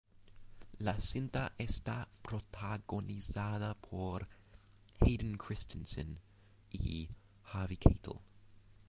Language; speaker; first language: Spanish; non-native, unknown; English